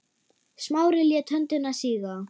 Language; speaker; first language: Icelandic; non-native, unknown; German